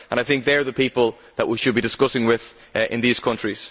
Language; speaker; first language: English; native; English